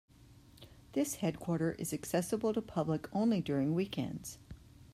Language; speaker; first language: English; native; English